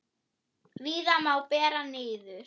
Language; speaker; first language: Icelandic; non-native, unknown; German